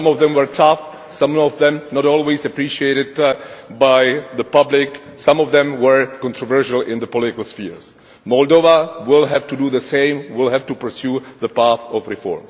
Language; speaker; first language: English; non-native, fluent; Czech